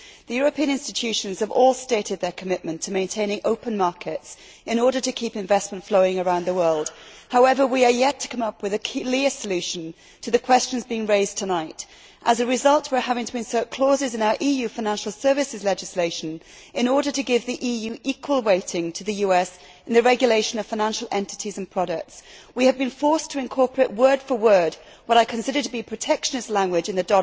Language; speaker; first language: English; native; English